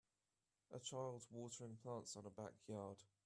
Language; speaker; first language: English; native; English